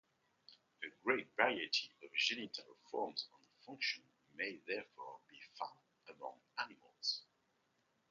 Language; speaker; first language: English; non-native, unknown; French